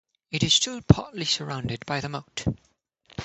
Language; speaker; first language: English; non-native, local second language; Tamil